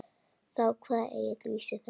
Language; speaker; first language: Icelandic; native; Icelandic